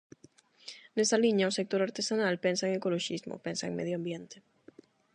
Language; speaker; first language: Galician; non-native, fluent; Spanish